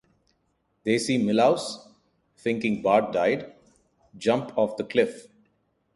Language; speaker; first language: English; non-native, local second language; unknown